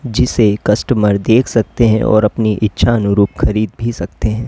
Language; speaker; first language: Hindi; native; Hindi